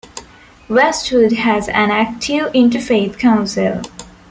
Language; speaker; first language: English; non-native, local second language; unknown